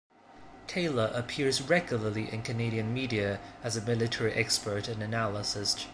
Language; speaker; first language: English; non-native, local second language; Cantonese